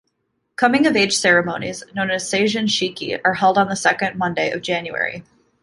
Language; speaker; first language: English; native; English